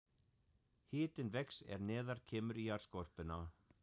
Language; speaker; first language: Icelandic; non-native, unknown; German